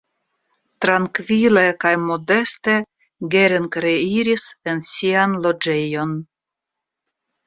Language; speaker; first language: Esperanto; non-native, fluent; Russian